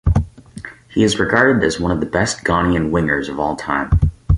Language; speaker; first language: English; native; English